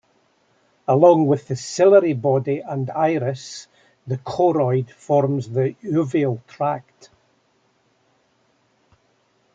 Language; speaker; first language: English; native; English